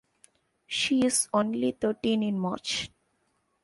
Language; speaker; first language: English; non-native, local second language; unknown